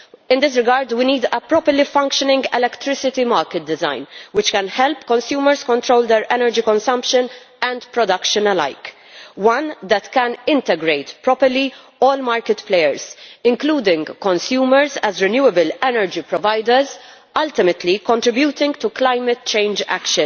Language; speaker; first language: English; non-native, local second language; Maltese